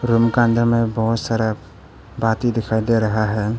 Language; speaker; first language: Hindi; early bilingual, other home language; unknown